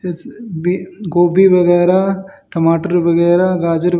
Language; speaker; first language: Hindi; native; Hindi